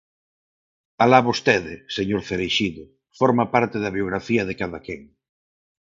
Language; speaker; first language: Galician; non-native, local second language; Spanish